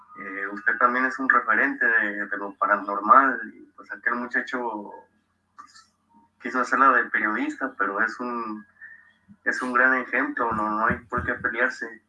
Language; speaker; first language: Spanish; native; Spanish